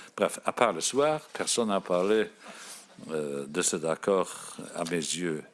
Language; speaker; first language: French; non-native, local second language; Luxembourgish